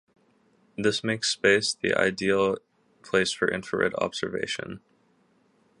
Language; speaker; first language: English; native; English